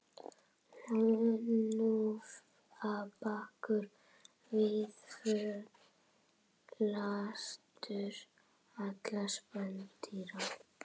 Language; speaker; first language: Icelandic; native; Icelandic